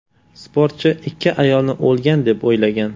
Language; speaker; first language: Uzbek; native; Uzbek